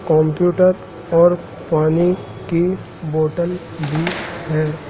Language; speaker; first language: Hindi; native; Hindi